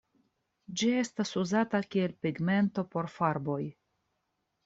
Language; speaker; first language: Esperanto; non-native, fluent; Russian